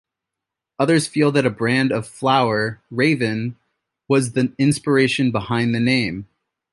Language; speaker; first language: English; native; English